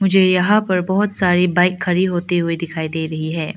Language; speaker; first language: Hindi; early bilingual, other home language; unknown